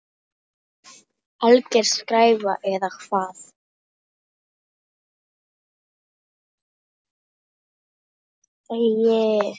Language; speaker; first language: Icelandic; non-native, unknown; Polish